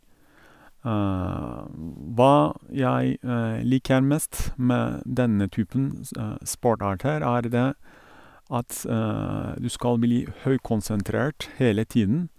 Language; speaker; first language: Norwegian; non-native, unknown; Turkish